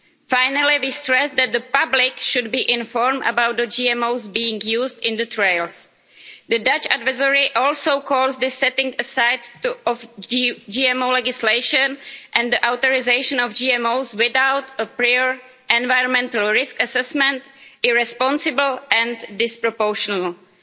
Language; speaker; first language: English; non-native, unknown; Czech